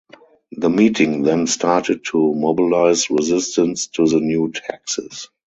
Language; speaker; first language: English; non-native, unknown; German